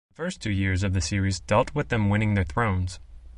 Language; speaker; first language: English; native; English